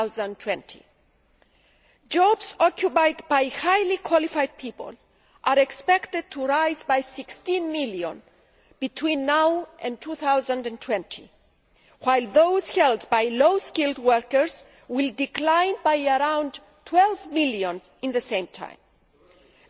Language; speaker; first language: English; non-native, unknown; Greek